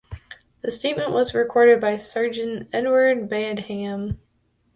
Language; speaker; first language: English; native; English